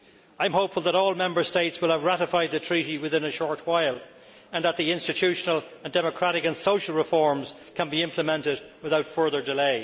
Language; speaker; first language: English; native; English